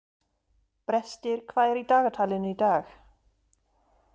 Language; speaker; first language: Icelandic; non-native, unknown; German